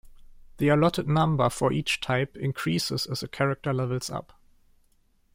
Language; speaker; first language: English; non-native, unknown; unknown